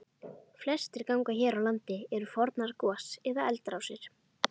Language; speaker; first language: Icelandic; native; Icelandic